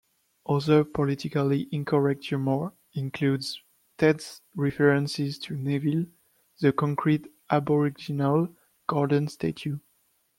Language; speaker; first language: English; non-native, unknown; French